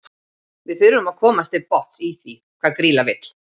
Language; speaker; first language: Icelandic; native; Icelandic